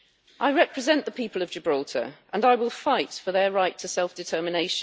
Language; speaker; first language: English; native; English